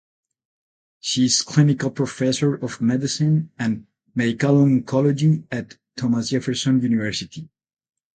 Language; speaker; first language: English; non-native, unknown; Spanish